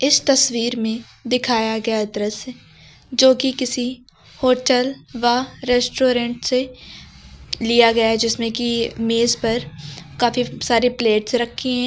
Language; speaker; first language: Hindi; native; Hindi